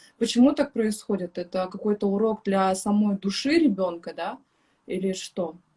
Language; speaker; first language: Russian; native; Russian